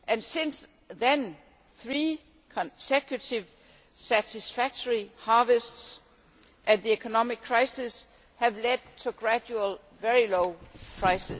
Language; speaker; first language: English; non-native, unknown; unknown